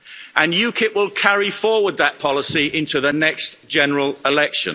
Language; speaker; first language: English; native; English